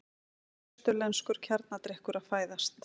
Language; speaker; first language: Icelandic; native; Icelandic